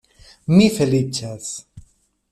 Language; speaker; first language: Esperanto; non-native, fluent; Spanish